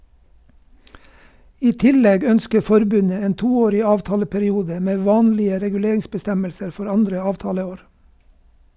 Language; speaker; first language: Norwegian; native; Norwegian